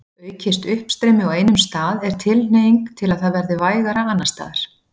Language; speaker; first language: Icelandic; native; Icelandic